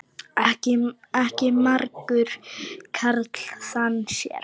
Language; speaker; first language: Icelandic; native; Icelandic